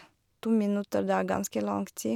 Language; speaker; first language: Norwegian; non-native, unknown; Russian